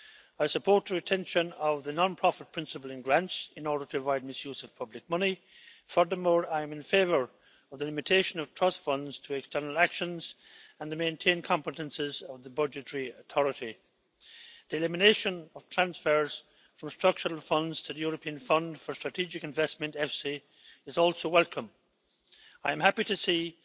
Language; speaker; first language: English; native; English